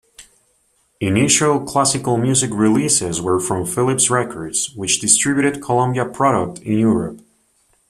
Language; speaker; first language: English; native; English